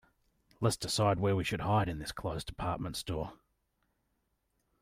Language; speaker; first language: English; native; English